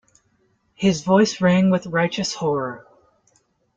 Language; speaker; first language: English; native; English